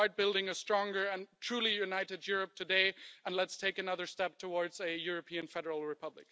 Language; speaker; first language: English; non-native, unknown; German